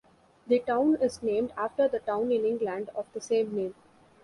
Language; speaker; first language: English; non-native, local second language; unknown